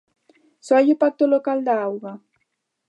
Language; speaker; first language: Galician; native; Galician